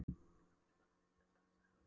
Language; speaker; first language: Icelandic; non-native, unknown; Polish